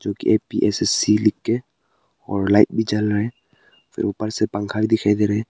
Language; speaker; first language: Hindi; early bilingual, other home language; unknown